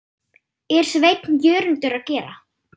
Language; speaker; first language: Icelandic; non-native, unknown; German